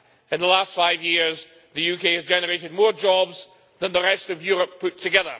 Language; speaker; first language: English; native; English